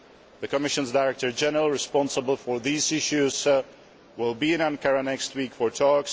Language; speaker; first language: English; non-native, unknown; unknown